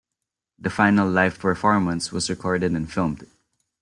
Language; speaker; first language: English; non-native, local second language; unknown